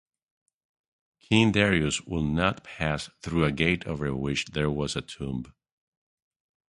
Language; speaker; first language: English; non-native, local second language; Spanish